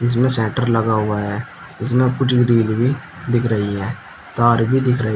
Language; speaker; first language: Hindi; native; Hindi